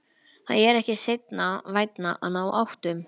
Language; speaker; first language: Icelandic; native; Icelandic